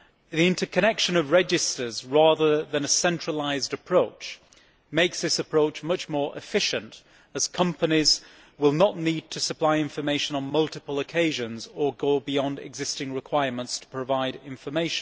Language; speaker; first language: English; native; English